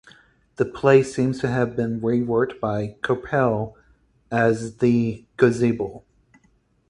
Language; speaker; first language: English; native; English